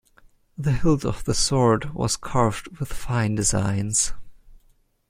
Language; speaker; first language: English; non-native, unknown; German